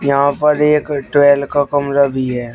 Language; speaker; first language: Hindi; native; Hindi